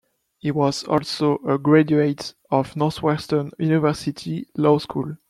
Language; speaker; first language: English; non-native, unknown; French